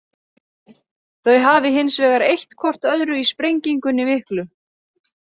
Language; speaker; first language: Icelandic; native; Icelandic